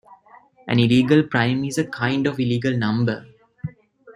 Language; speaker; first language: English; non-native, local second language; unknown